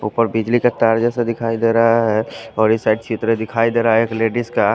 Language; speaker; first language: Hindi; non-native, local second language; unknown